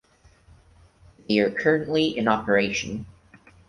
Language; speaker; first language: English; non-native, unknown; Portuguese